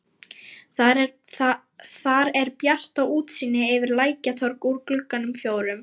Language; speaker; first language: Icelandic; non-native, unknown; Lithuanian